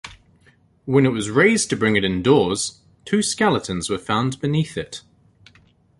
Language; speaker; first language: English; native; English